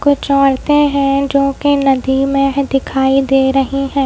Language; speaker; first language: Hindi; native; Hindi